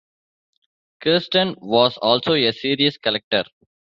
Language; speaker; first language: English; non-native, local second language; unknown